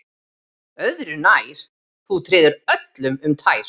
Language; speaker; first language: Icelandic; native; Icelandic